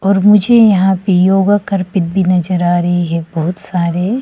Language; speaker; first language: Hindi; non-native, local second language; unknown